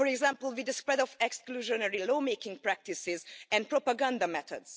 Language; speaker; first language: English; non-native, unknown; Hungarian